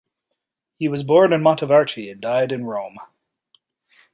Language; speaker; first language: English; native; English